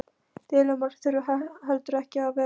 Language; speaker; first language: Icelandic; non-native, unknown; Polish